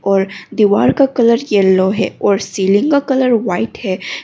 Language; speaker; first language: Hindi; non-native, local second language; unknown